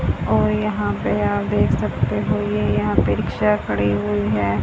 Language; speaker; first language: Hindi; native; Hindi